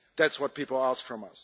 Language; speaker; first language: English; non-native, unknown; Dutch